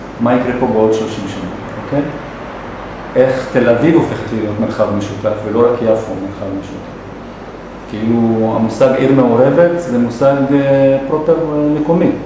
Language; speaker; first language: Hebrew; non-native, local second language; Arabic